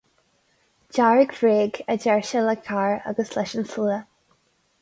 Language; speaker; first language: Irish; non-native, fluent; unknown